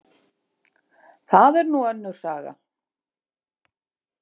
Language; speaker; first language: Icelandic; native; Icelandic